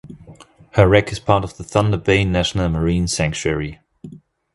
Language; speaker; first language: English; non-native, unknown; German